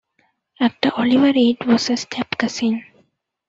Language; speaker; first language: English; non-native, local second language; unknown